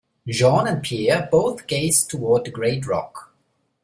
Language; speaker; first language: English; non-native, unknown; German